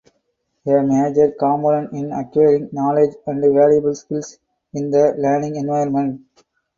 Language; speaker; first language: English; non-native, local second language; Tamil